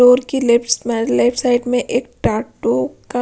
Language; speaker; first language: Hindi; non-native, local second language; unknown